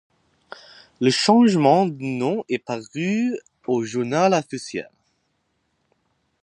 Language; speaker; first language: French; non-native, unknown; English